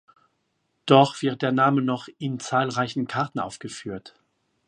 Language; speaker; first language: German; non-native, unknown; French